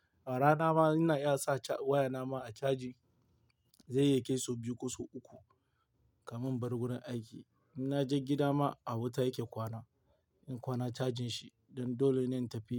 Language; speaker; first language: Hausa; non-native, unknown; Yoruba